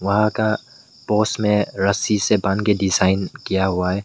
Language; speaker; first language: Hindi; non-native, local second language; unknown